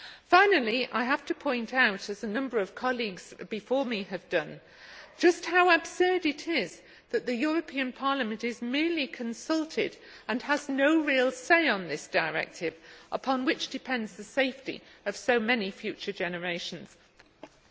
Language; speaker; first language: English; native; English